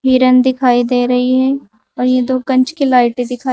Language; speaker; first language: Hindi; native; Hindi